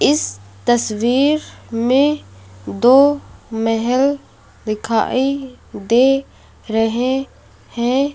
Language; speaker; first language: Hindi; native; Hindi